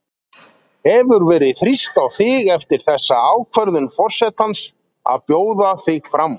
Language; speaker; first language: Icelandic; native; Icelandic